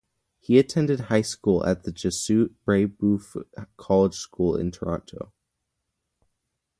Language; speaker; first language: English; native; English